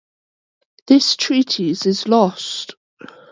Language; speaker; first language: English; native; English